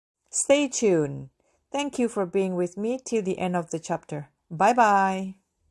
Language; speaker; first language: English; non-native, fluent; Korean